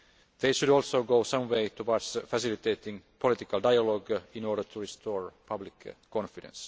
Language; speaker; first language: English; non-native, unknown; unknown